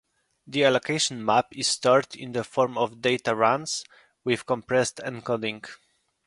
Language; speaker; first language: English; non-native, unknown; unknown